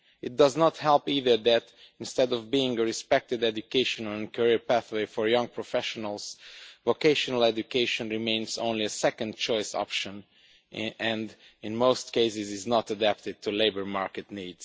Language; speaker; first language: English; non-native, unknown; Romanian